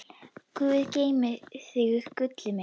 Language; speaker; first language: Icelandic; native; Icelandic